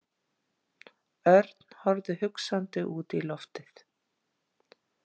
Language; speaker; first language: Icelandic; native; Icelandic